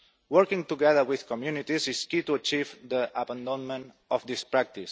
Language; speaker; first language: English; non-native, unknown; Catalan